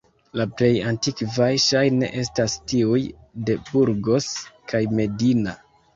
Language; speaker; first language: Esperanto; non-native, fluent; Kinyarwanda